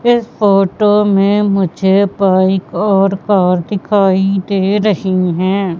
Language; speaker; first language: Hindi; native; Hindi